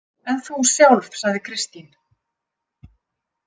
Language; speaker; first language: Icelandic; native; Icelandic